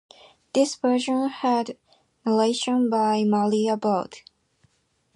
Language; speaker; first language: English; non-native, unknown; Japanese